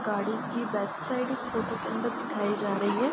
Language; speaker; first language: Hindi; native; Hindi